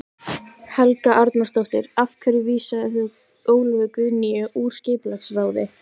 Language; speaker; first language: Icelandic; native; Icelandic